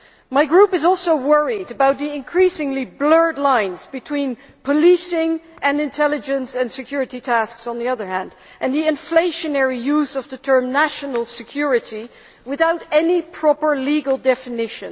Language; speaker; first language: English; non-native, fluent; Dutch